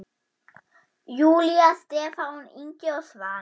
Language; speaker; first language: Icelandic; non-native, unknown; German